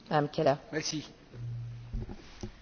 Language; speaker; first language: English; non-native, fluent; German